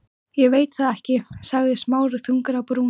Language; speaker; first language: Icelandic; native; Icelandic